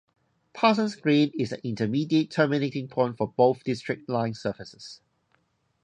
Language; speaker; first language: English; non-native, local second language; Cantonese